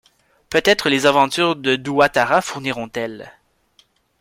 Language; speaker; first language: French; native; French